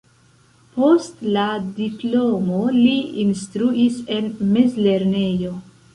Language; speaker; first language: Esperanto; non-native, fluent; Central Kurdish